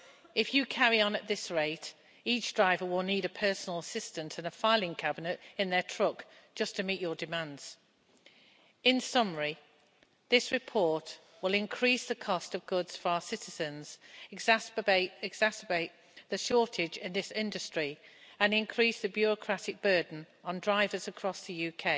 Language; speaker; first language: English; native; English